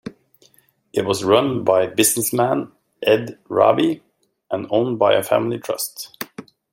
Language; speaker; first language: English; native; English